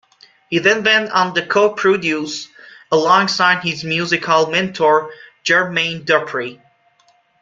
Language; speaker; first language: English; non-native, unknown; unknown